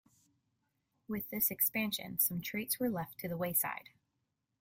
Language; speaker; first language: English; native; English